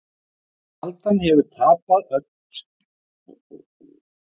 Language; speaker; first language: Icelandic; native; Icelandic